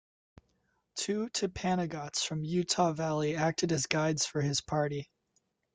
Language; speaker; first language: English; native; English